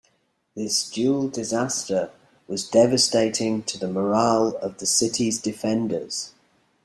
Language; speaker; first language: English; native; English